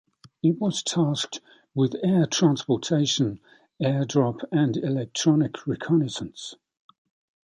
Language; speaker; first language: English; native; English